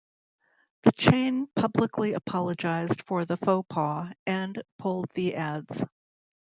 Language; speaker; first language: English; native; English